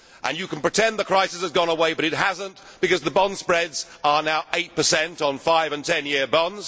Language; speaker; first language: English; native; English